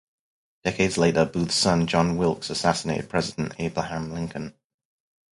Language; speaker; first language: English; native; English